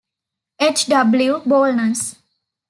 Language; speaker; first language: English; non-native, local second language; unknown